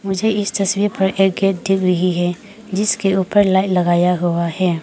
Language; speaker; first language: Hindi; non-native, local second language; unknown